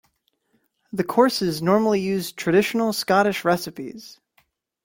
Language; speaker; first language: English; native; English